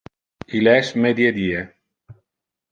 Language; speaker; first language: Interlingua; non-native, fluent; Italian